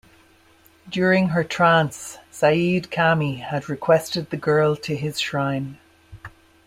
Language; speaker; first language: English; native; English